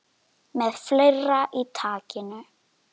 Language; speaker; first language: Icelandic; native; Icelandic